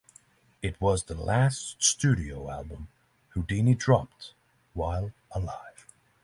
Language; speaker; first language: English; non-native, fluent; Norwegian